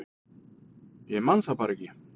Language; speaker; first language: Icelandic; native; Icelandic